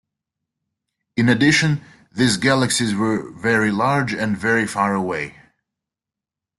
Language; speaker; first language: English; native; English